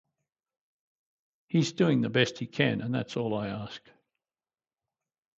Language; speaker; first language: English; native; English